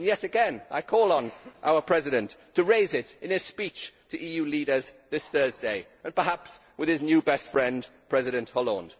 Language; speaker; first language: English; native; English